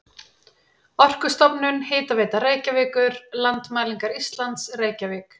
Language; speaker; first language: Icelandic; native; Icelandic